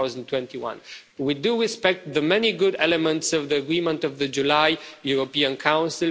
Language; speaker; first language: English; non-native, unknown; Romanian